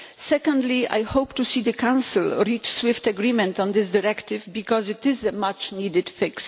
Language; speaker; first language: English; non-native, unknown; Polish